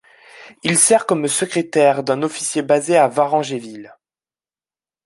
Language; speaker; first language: French; native; French